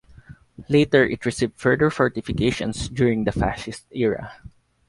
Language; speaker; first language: English; non-native, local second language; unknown